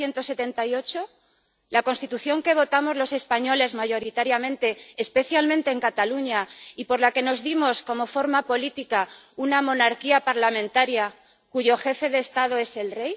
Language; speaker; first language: Spanish; native; Spanish